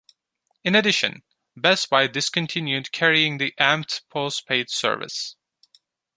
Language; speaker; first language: English; non-native, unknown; Turkish